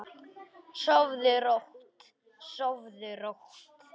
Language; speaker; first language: Icelandic; non-native, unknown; Polish